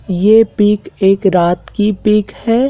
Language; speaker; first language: Hindi; native; Hindi